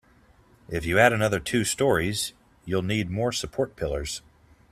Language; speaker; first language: English; native; English